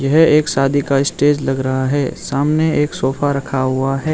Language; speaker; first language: Hindi; non-native, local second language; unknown